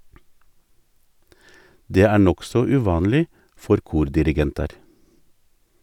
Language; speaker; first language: Norwegian; native; Norwegian